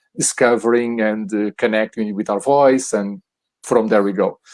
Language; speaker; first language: English; non-native, fluent; Portuguese